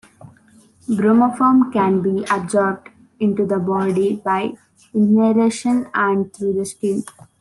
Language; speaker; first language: English; non-native, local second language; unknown